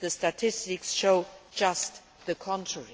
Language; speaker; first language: English; non-native, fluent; Luxembourgish